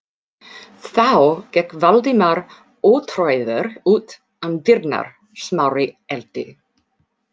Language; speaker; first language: Icelandic; non-native, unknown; English